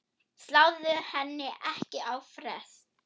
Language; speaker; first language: Icelandic; non-native, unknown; German